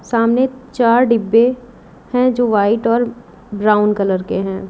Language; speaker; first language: Hindi; native; Hindi